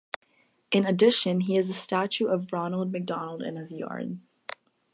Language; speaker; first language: English; native; English